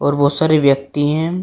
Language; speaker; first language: Hindi; native; Hindi